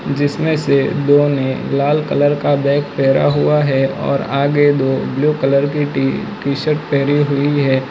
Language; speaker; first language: Hindi; non-native, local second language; Gujarati